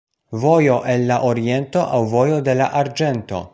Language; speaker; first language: Esperanto; non-native, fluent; Polish